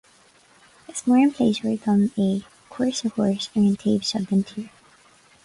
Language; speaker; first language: Irish; non-native, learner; English